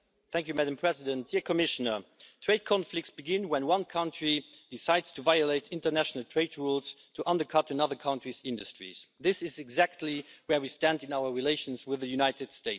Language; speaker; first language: English; non-native, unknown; Luxembourgish